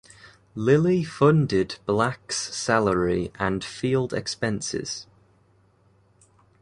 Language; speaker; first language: English; native; English